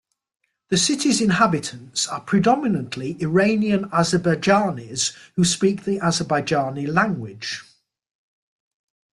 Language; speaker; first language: English; native; English